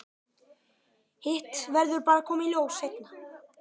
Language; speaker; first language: Icelandic; native; Icelandic